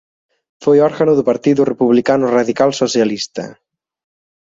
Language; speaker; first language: Galician; native; Galician